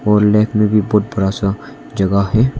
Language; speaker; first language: Hindi; non-native, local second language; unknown